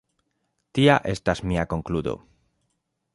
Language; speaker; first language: Esperanto; non-native, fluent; Spanish